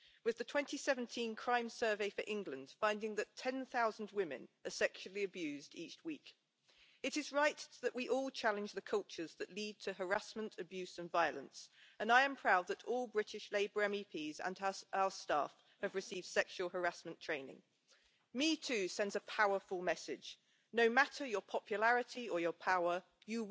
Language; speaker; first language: English; native; English